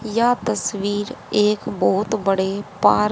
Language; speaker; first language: Hindi; native; Hindi